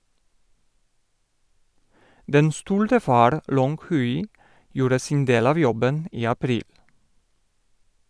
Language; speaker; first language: Norwegian; non-native, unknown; Polish